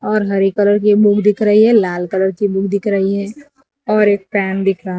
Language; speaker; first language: Hindi; non-native, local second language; Gujarati